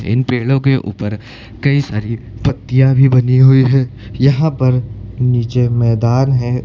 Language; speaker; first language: Hindi; native; Hindi